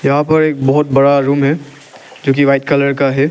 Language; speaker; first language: Hindi; non-native, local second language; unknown